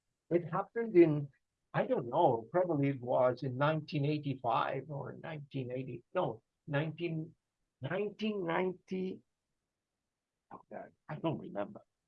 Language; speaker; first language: English; non-native, fluent; Spanish